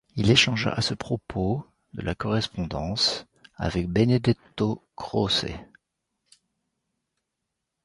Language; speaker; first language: French; native; French